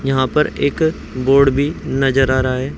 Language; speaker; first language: Hindi; native; Hindi